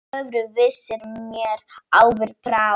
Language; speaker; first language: Icelandic; non-native, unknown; Polish